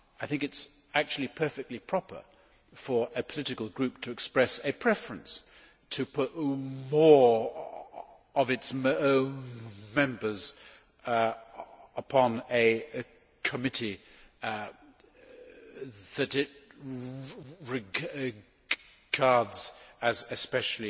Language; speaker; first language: English; native; English